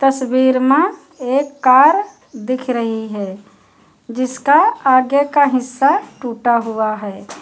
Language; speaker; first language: Hindi; native; Hindi